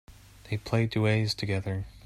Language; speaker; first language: English; native; English